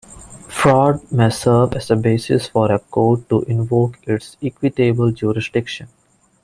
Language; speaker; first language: English; non-native, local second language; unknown